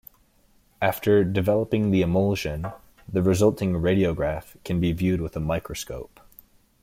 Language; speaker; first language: English; native; English